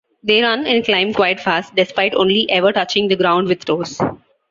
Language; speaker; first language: English; non-native, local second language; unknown